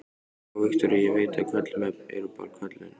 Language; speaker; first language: Icelandic; native; Icelandic